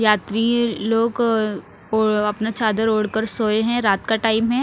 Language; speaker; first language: Hindi; non-native, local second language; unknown